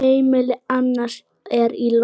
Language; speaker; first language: Icelandic; native; Icelandic